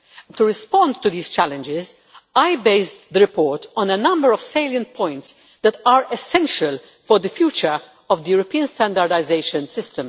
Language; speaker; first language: English; non-native, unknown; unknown